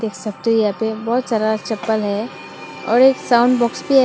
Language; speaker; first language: Hindi; non-native, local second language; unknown